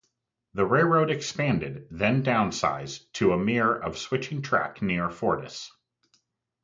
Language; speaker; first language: English; native; English